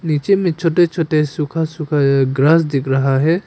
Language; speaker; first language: Hindi; non-native, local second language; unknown